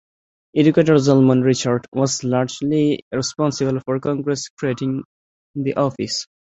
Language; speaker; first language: English; non-native, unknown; Bangla